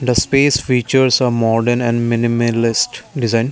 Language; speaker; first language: English; non-native, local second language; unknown